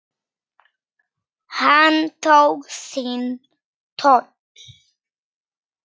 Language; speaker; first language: Icelandic; non-native, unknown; Polish